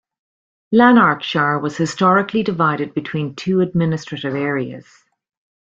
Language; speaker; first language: English; native; English